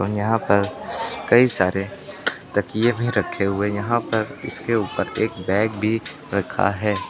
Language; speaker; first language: Hindi; native; Hindi